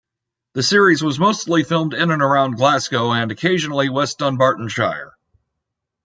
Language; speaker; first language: English; native; English